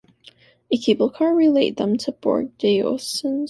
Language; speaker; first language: English; native; English